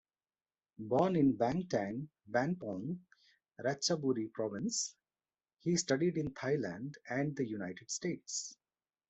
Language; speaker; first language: English; non-native, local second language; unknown